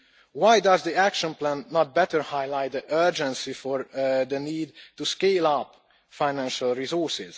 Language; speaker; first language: English; non-native, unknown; Hungarian